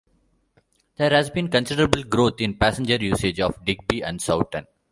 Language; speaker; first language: English; non-native, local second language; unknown